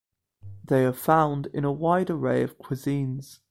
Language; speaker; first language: English; native; English